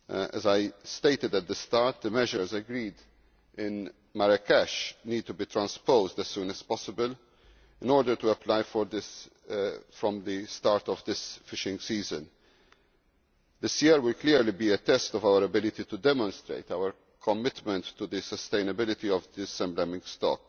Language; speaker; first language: English; non-native, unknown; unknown